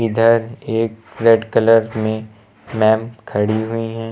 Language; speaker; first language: Hindi; native; Hindi